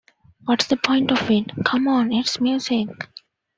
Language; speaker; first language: English; non-native, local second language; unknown